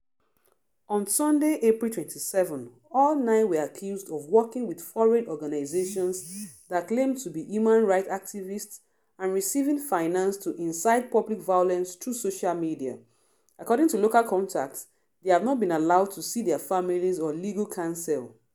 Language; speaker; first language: English; non-native, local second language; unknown